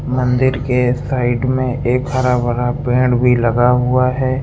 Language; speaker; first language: Hindi; native; Hindi